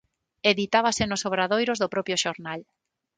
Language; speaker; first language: Galician; non-native, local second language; Spanish